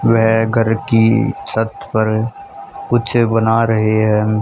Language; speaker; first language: Hindi; native; Hindi